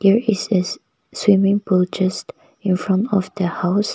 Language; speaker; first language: English; non-native, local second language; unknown